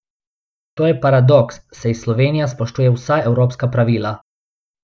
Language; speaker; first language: Slovenian; non-native, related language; Bosnian